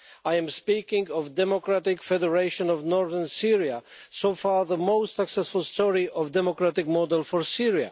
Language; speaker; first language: English; non-native, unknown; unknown